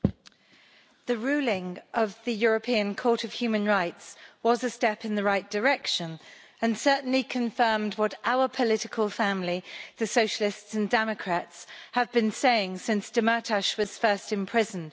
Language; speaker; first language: English; native; English